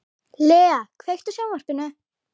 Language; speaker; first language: Icelandic; native; Icelandic